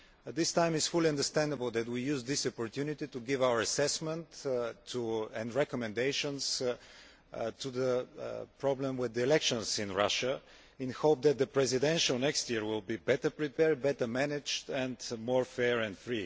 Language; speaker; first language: English; non-native, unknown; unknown